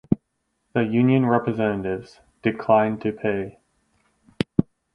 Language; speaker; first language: English; native; English